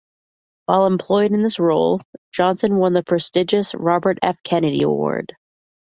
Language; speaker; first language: English; native; English